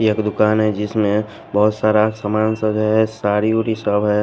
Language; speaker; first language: Hindi; non-native, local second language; Bhojpuri